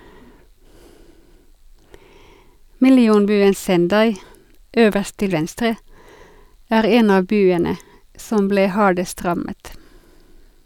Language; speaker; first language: Norwegian; non-native, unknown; Finnish